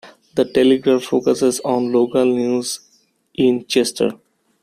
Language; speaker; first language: English; non-native, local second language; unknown